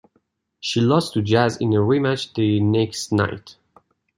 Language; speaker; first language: English; non-native, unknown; Persian